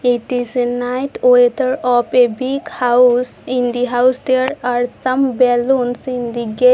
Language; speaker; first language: English; non-native, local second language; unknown